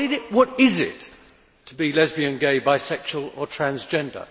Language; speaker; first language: English; native; English